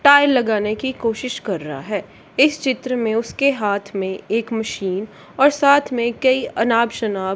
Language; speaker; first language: Hindi; non-native, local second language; Punjabi